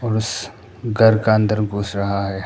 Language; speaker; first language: Hindi; non-native, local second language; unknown